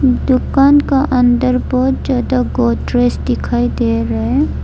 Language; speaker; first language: Hindi; early bilingual, other home language; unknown